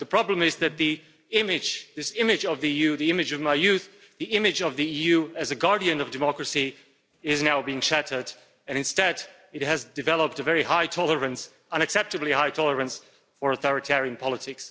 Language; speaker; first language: English; non-native, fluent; Slovak